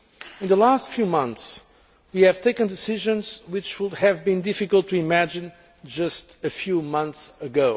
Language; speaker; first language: English; non-native, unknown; Portuguese